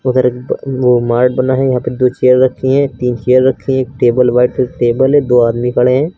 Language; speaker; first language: Hindi; native; Hindi